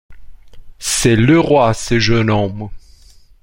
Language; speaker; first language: French; non-native, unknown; Romanian